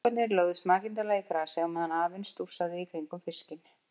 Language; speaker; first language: Icelandic; native; Icelandic